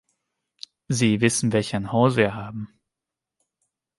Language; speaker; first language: German; non-native, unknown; Hungarian